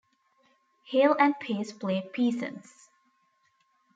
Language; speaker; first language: English; non-native, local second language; Tamil